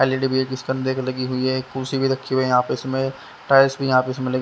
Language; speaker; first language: Hindi; native; Hindi